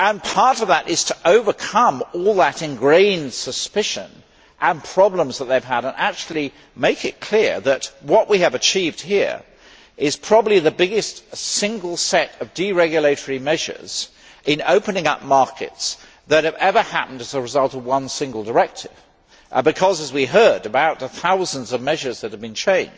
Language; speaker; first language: English; native; English